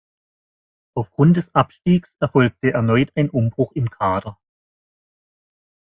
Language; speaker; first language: German; native; German